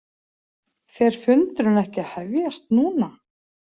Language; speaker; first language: Icelandic; native; Icelandic